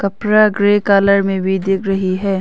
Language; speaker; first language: Hindi; non-native, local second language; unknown